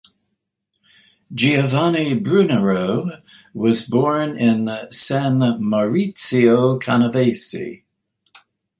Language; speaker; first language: English; native; English